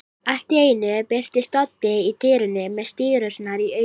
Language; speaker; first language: Icelandic; native; Icelandic